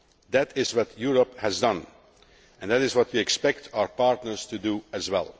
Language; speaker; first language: English; non-native, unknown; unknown